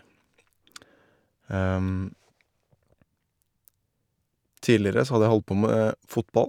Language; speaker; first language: Norwegian; native; Norwegian